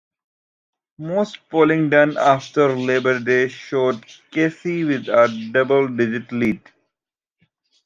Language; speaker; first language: English; native; English